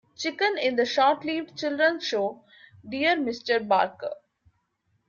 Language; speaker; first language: English; non-native, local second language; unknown